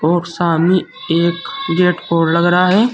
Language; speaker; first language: Hindi; native; Hindi